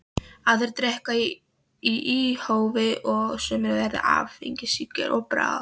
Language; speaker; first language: Icelandic; non-native, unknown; Polish